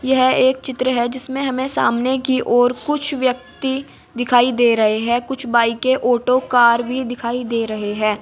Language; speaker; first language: Hindi; native; Hindi